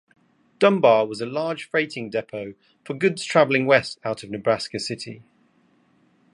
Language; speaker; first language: English; native; English